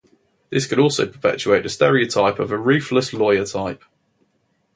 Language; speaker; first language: English; native; English